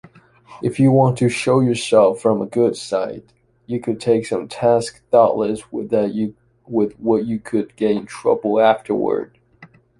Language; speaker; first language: English; non-native, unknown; Chinese